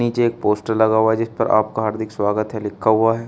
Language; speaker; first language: Hindi; native; Hindi